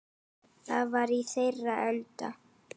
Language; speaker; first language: Icelandic; native; Icelandic